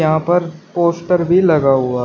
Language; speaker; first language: Hindi; native; Hindi